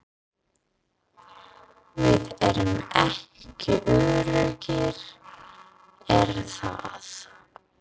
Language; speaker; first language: Icelandic; non-native, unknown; English